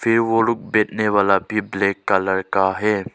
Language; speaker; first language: Hindi; non-native, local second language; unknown